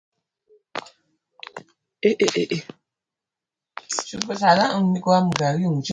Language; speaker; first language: English; native; English